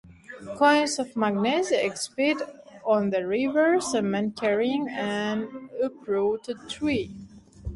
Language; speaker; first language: English; non-native, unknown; Turkmen